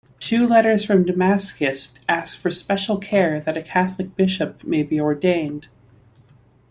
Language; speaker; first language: English; native; English